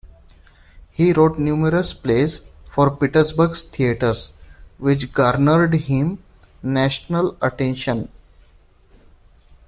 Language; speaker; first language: English; non-native, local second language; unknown